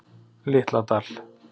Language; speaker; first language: Icelandic; native; Icelandic